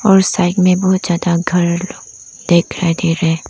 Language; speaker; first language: Hindi; non-native, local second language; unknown